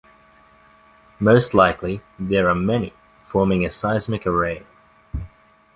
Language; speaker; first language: English; native; English